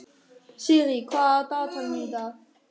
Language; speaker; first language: Icelandic; non-native, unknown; German